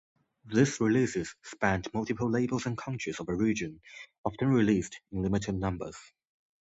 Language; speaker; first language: English; non-native, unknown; Chinese